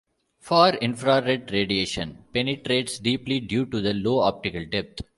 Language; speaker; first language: English; non-native, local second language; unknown